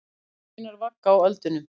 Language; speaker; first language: Icelandic; native; Icelandic